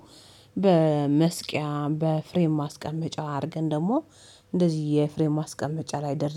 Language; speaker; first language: Amharic; native; Amharic